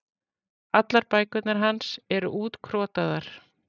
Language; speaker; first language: Icelandic; native; Icelandic